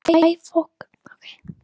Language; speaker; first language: Icelandic; native; Icelandic